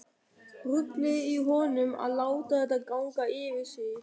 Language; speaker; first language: Icelandic; non-native, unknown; German